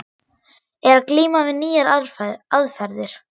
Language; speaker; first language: Icelandic; non-native, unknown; German